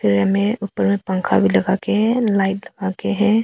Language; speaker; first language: Hindi; non-native, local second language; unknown